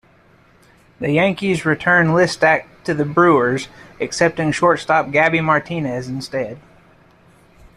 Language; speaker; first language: English; native; English